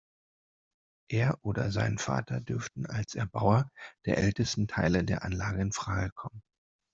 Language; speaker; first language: German; non-native, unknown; Spanish